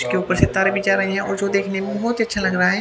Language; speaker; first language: Hindi; native; Hindi